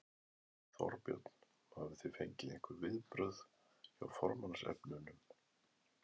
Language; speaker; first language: Icelandic; native; Icelandic